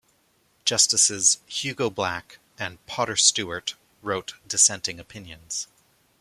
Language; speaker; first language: English; native; English